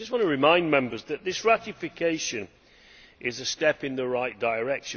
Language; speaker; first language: English; native; English